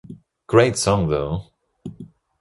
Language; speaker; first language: English; non-native, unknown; German